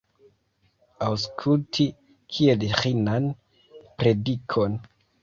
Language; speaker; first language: Esperanto; non-native, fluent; Kinyarwanda